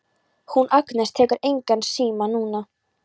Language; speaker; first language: Icelandic; non-native, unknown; Polish